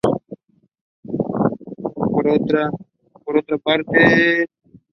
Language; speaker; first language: English; non-native, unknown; Spanish